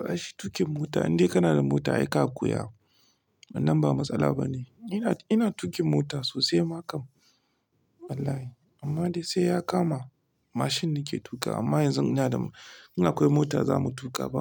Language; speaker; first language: Hausa; non-native, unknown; Igbo